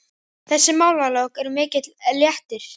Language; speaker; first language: Icelandic; native; Icelandic